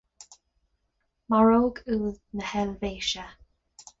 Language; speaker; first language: Irish; non-native, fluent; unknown